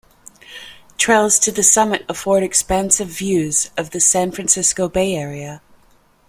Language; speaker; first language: English; native; English